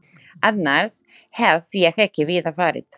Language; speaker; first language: Icelandic; non-native, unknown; Slovak